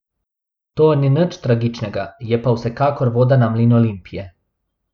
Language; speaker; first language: Slovenian; non-native, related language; Bosnian